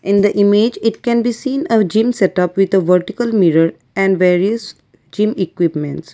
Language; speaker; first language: English; non-native, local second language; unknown